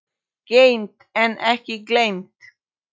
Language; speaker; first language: Icelandic; non-native, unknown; Polish